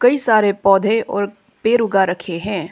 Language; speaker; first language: Hindi; non-native, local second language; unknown